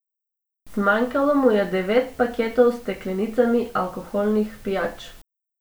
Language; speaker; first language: Slovenian; non-native, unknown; Macedonian